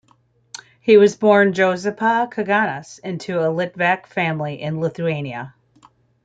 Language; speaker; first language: English; native; English